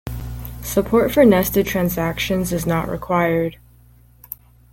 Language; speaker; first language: English; native; English